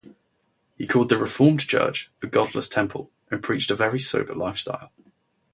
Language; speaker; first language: English; native; English